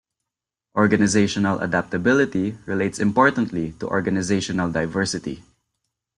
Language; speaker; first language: English; non-native, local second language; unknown